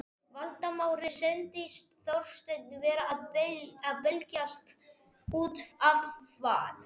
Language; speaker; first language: Icelandic; non-native, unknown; Spanish